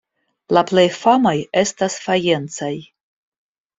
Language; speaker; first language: Esperanto; non-native, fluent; Russian